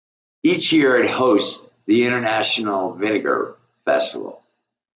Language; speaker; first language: English; native; English